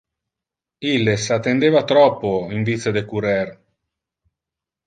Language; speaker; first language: Interlingua; non-native, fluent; Italian